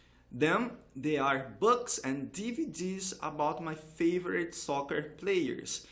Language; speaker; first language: English; non-native, fluent; Portuguese